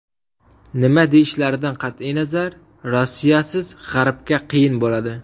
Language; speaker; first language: Uzbek; native; Uzbek